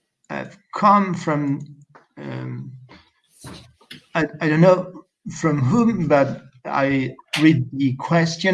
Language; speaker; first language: English; non-native, fluent; Italian